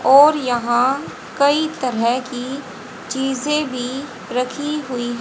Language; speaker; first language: Hindi; native; Hindi